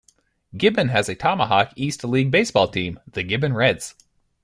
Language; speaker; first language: English; native; English